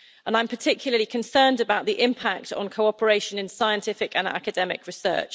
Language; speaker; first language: English; native; English